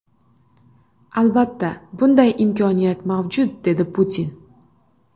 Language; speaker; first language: Uzbek; native; Uzbek